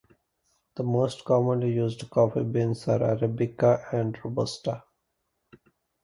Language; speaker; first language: English; non-native, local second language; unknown